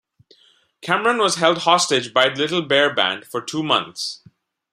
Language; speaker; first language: English; non-native, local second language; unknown